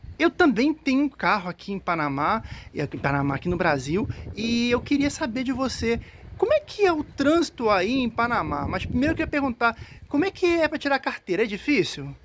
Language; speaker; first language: Portuguese; native; Portuguese